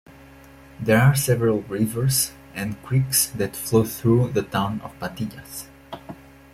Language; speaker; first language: English; non-native, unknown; Portuguese